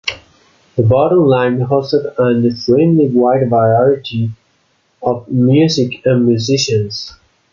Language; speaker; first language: English; non-native, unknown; Spanish